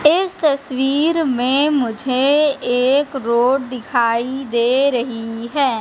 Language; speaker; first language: Hindi; native; Hindi